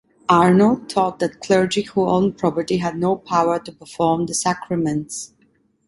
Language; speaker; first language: English; non-native, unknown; Italian